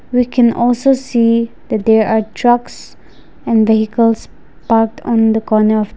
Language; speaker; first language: English; non-native, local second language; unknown